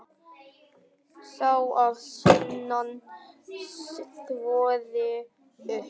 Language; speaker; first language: Icelandic; non-native, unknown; Vietnamese